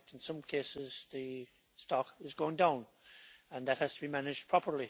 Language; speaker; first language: English; native; English